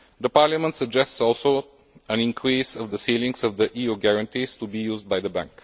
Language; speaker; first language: English; non-native, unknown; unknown